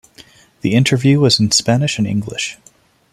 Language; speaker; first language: English; non-native, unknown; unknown